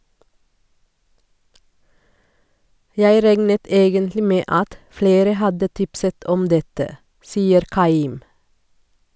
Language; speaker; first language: Norwegian; non-native, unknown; Sinhala